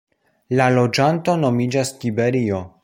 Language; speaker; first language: Esperanto; non-native, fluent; Polish